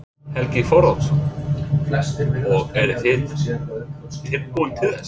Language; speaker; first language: Icelandic; non-native, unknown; English